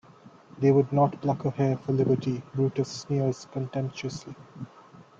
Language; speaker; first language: English; non-native, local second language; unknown